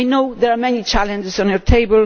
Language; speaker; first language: English; non-native, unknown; Polish